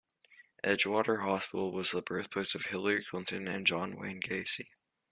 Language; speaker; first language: English; native; English